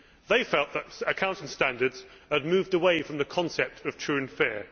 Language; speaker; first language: English; native; English